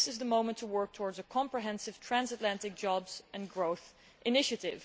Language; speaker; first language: English; non-native, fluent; Dutch